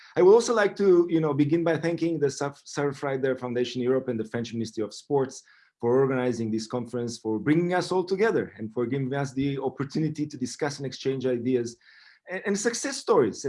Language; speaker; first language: English; non-native, fluent; Romanian